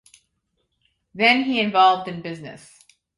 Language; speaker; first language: English; native; English